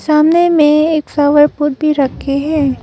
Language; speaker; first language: Hindi; non-native, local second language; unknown